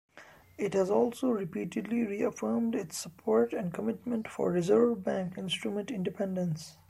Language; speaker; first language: English; non-native, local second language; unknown